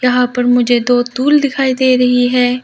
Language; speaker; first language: Hindi; non-native, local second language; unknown